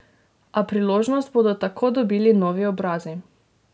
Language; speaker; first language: Slovenian; native; Slovenian